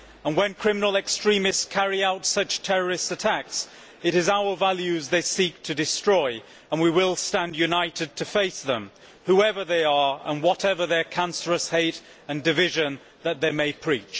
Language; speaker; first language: English; native; English